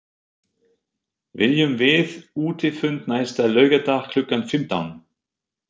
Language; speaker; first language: Icelandic; non-native, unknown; German